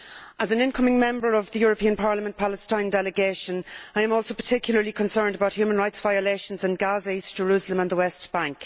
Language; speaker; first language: English; native; English